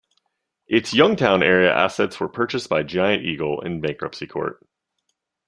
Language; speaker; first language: English; native; English